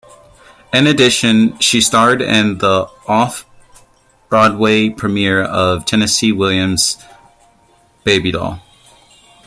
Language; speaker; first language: English; native; English